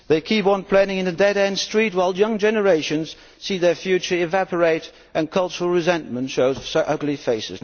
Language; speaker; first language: English; non-native, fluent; Dutch